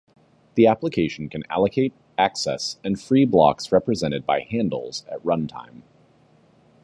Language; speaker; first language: English; native; English